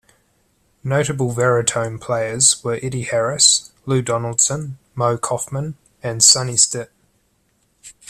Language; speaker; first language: English; native; English